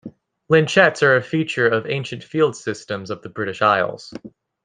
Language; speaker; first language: English; native; English